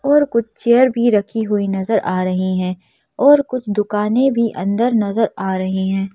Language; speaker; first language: Hindi; native; Hindi